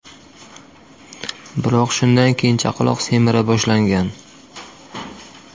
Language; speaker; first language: Uzbek; native; Uzbek